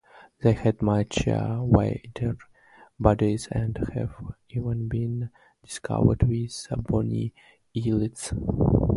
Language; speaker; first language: English; native; English